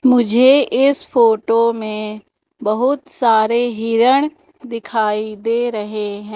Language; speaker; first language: Hindi; native; Hindi